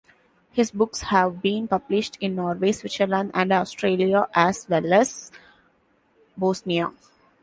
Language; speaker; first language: English; non-native, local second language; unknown